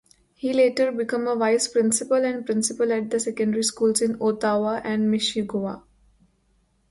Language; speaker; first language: English; non-native, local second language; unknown